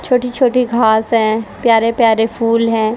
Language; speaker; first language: Hindi; native; Hindi